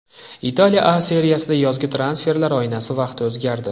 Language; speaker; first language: Uzbek; native; Uzbek